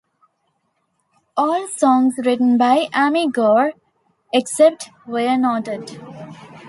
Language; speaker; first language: English; non-native, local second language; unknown